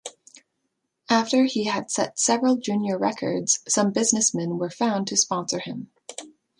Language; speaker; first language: English; native; English